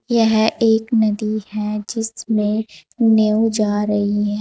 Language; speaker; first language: Hindi; native; Hindi